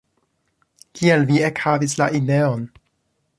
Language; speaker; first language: Esperanto; non-native, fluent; English